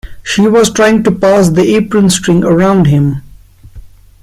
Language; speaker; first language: English; non-native, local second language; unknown